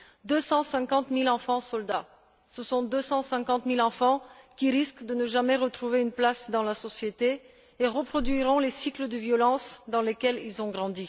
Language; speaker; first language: French; non-native, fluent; Bulgarian